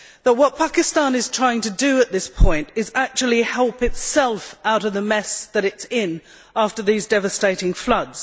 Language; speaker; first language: English; native; English